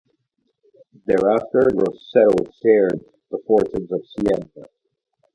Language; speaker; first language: English; native; English